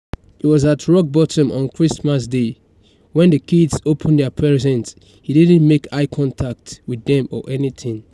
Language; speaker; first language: English; non-native, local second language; Yoruba